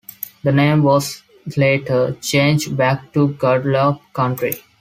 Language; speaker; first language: English; non-native, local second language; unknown